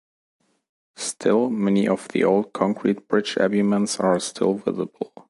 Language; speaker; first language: English; non-native, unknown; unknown